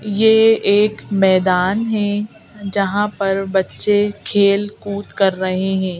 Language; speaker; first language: Hindi; native; Hindi